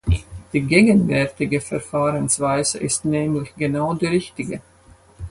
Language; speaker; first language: German; non-native, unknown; Latvian